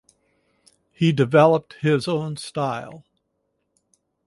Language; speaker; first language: English; native; English